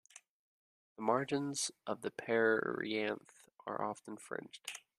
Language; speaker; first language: English; native; English